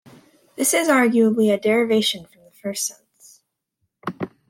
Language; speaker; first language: English; native; English